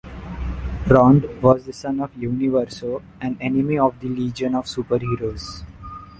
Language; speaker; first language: English; non-native, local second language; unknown